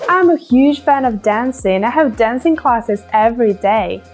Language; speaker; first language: English; non-native, fluent; Russian